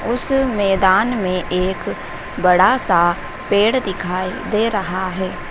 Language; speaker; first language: Hindi; native; Hindi